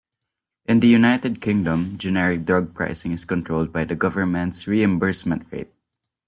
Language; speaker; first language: English; non-native, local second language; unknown